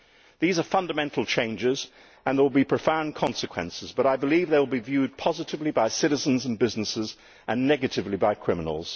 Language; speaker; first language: English; native; English